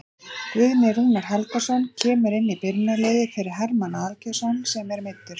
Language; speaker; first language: Icelandic; native; Icelandic